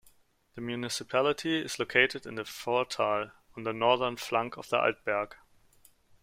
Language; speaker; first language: English; non-native, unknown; German